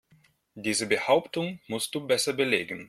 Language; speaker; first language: German; non-native, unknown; Russian